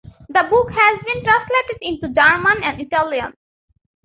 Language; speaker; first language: English; non-native, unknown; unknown